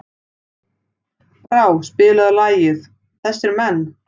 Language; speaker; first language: Icelandic; native; Icelandic